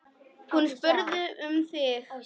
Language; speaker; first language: Icelandic; non-native, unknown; Polish